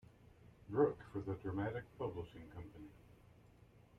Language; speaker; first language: English; native; English